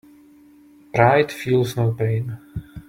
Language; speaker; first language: English; non-native, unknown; Czech